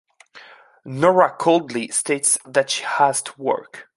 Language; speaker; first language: English; non-native, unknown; French